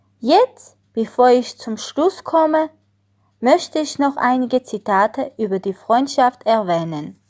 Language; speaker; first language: German; non-native, fluent; Armenian